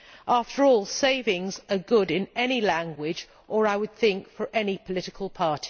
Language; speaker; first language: English; native; English